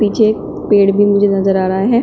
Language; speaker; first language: Hindi; native; Hindi